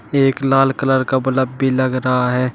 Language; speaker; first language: Hindi; native; Hindi